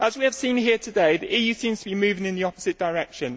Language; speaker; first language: English; native; English